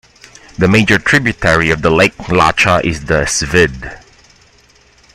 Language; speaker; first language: English; non-native, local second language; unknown